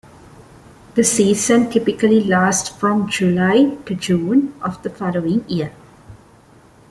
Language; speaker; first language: English; non-native, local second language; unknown